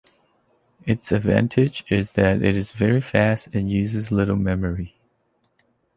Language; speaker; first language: English; non-native, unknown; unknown